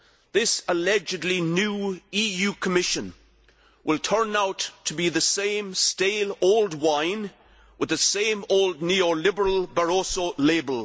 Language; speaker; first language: English; native; English